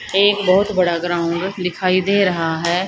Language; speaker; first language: Hindi; native; Hindi